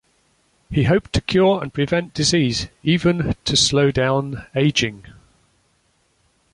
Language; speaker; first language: English; native; English